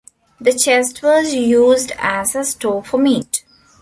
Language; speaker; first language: English; non-native, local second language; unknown